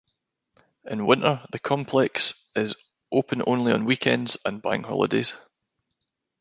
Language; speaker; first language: English; native; English